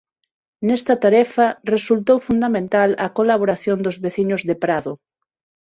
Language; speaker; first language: Galician; non-native, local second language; Spanish